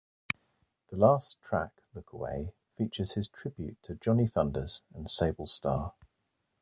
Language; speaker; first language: English; native; English